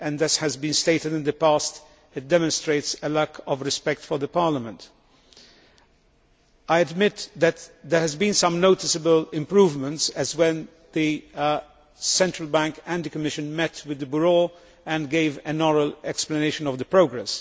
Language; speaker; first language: English; non-native, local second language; Maltese